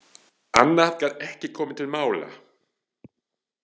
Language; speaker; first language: Icelandic; non-native, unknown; French